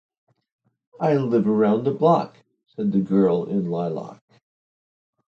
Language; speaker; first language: English; native; English